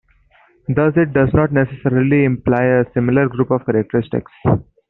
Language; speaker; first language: English; non-native, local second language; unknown